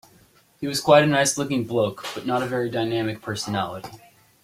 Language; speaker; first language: English; native; English